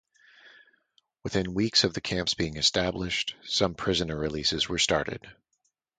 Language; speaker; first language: English; native; English